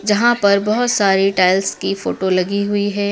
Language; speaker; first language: Hindi; native; Hindi